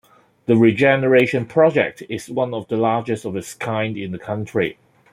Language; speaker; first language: English; non-native, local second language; Cantonese